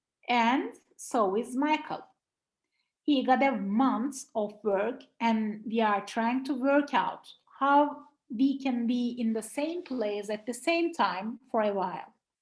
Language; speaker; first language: English; non-native, fluent; Turkish